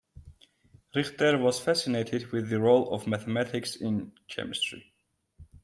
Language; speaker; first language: English; non-native, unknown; Georgian